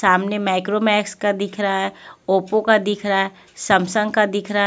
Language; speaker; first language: Hindi; non-native, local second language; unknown